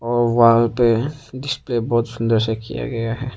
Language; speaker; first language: Hindi; non-native, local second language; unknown